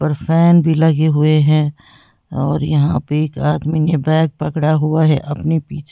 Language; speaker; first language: Hindi; native; Hindi